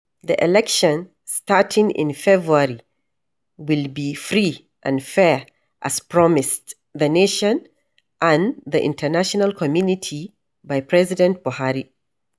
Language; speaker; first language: English; non-native, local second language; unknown